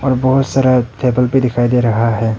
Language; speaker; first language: Hindi; early bilingual, other home language; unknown